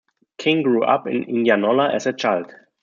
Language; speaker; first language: English; non-native, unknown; German